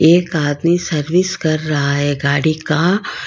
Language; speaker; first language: Hindi; non-native, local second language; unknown